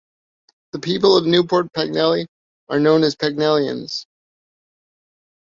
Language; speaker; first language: English; native; English